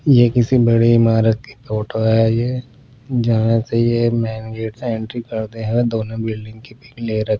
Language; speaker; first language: Hindi; non-native, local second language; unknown